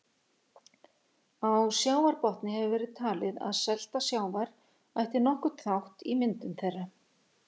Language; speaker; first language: Icelandic; native; Icelandic